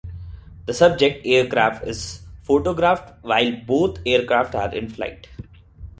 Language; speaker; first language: English; non-native, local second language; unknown